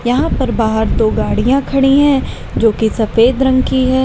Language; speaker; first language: Hindi; native; Hindi